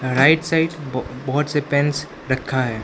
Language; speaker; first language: Hindi; non-native, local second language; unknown